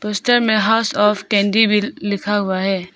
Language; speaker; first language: Hindi; non-native, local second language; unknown